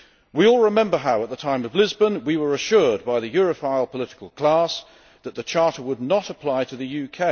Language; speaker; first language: English; native; English